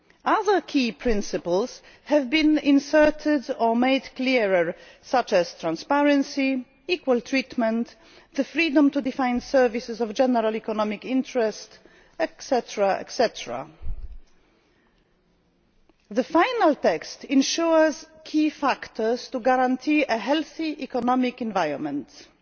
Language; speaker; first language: English; non-native, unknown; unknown